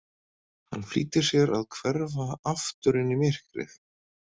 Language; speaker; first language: Icelandic; native; Icelandic